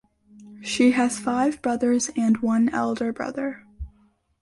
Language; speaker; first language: English; native; English